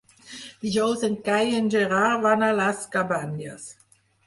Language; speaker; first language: Catalan; non-native, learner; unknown